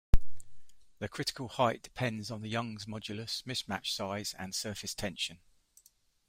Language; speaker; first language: English; native; English